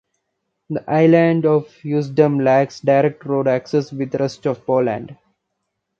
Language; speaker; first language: English; non-native, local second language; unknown